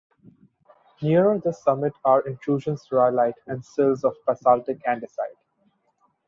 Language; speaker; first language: English; non-native, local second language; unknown